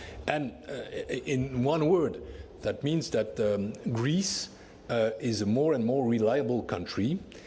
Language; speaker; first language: English; non-native, fluent; French